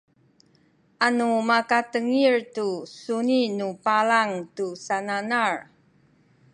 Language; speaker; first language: Sakizaya; non-native, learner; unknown